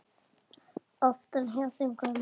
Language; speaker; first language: Icelandic; native; Icelandic